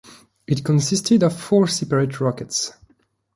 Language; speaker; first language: English; non-native, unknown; French